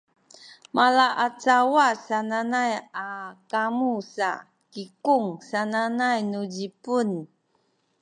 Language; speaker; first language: Sakizaya; non-native, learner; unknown